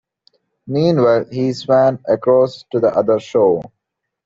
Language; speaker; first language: English; non-native, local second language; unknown